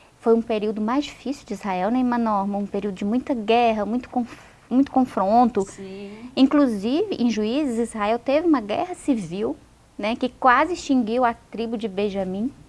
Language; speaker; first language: Portuguese; native; Portuguese